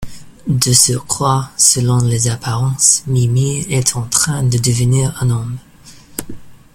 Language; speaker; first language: French; non-native, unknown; English